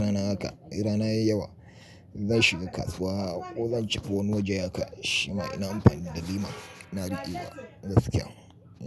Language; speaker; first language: Hausa; native; Hausa